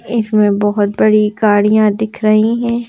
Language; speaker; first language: Hindi; native; Hindi